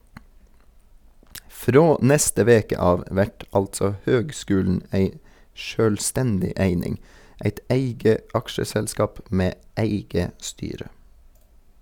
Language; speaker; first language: Norwegian; native; Norwegian